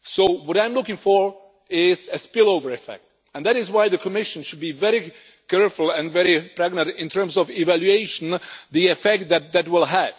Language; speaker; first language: English; non-native, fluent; Czech